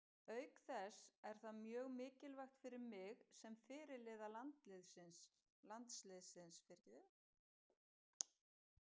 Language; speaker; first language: Icelandic; native; Icelandic